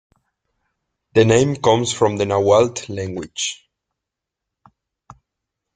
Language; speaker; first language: English; non-native, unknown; Spanish